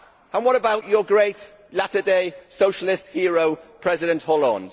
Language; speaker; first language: English; native; English